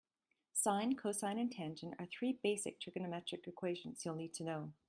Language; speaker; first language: English; native; English